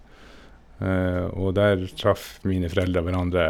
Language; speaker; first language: Norwegian; native; Norwegian